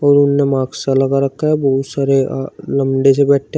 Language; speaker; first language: Hindi; native; Hindi